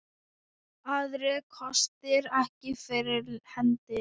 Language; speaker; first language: Icelandic; non-native, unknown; Thai